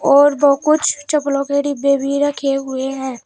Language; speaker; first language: Hindi; native; Hindi